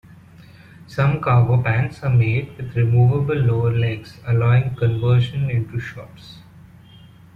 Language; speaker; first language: English; non-native, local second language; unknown